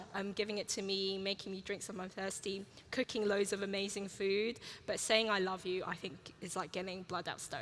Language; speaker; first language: English; early bilingual, other home language; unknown